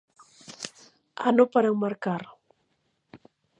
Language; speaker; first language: Galician; native; Galician